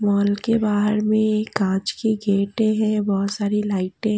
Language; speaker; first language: Hindi; native; Hindi